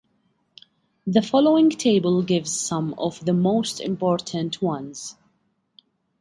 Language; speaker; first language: English; non-native, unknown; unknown